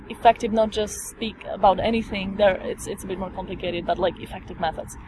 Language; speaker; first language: English; non-native, fluent; Slovak